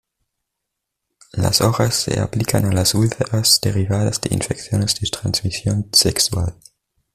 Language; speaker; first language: Spanish; native; Spanish